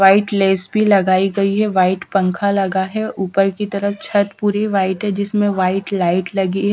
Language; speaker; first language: Hindi; non-native, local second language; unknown